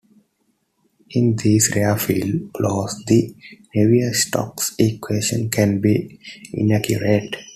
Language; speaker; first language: English; non-native, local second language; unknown